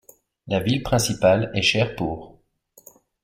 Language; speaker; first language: French; native; French